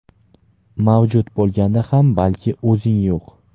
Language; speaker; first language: Uzbek; native; Uzbek